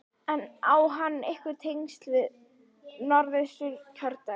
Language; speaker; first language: Icelandic; native; Icelandic